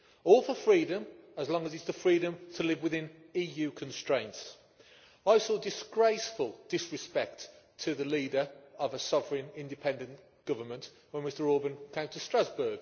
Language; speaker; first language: English; native; English